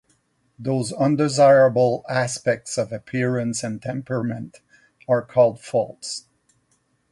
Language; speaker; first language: English; non-native, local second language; French